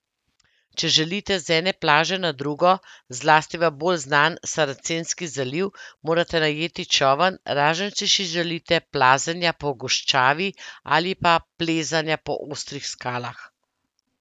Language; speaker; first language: Slovenian; native; Slovenian